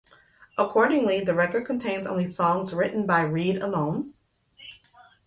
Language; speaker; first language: English; native; English